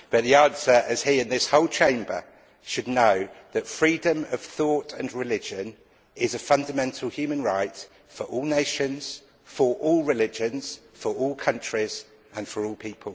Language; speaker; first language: English; native; English